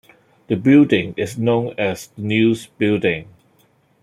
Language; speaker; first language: English; non-native, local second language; Cantonese